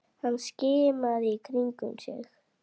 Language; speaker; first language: Icelandic; native; Icelandic